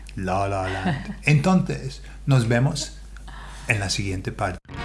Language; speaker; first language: Spanish; non-native, fluent; English